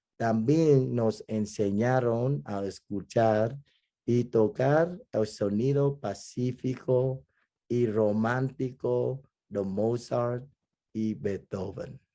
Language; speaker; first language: Spanish; non-native, fluent; Vietnamese